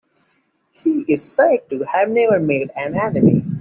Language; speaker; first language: English; non-native, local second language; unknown